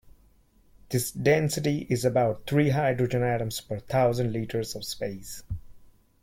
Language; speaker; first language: English; non-native, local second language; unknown